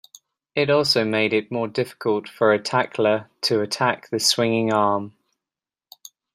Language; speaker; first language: English; native; English